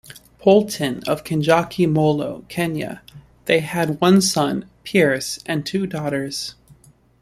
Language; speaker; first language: English; native; English